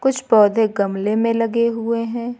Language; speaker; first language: Hindi; native; Hindi